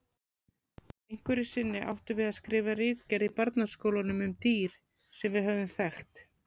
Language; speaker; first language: Icelandic; native; Icelandic